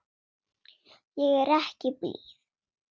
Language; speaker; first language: Icelandic; non-native, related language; Swedish